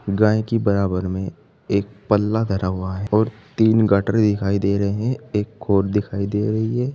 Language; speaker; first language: Hindi; native; Hindi